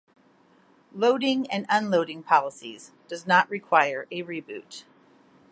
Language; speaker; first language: English; native; English